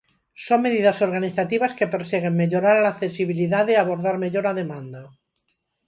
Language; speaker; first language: Galician; non-native, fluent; Spanish